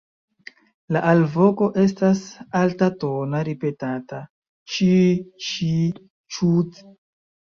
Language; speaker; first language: Esperanto; non-native, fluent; Chinese